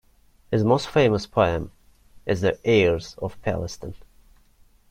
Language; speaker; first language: English; non-native, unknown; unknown